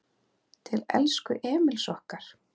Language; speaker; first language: Icelandic; native; Icelandic